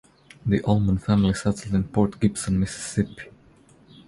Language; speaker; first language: English; non-native, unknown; Croatian